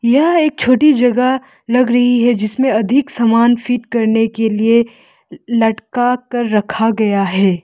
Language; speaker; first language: Hindi; non-native, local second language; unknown